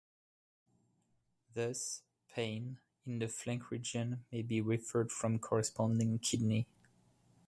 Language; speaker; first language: English; non-native, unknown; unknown